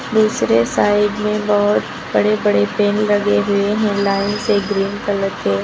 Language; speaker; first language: Hindi; native; Hindi